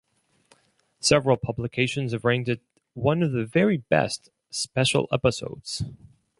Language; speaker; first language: English; non-native, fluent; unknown